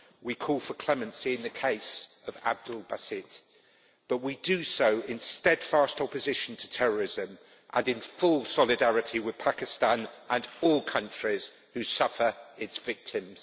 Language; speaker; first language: English; native; English